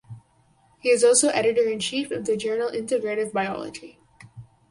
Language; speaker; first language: English; native; English